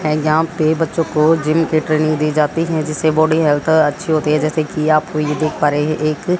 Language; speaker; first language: Hindi; native; Hindi